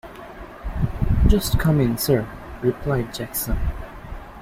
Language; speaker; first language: English; native; English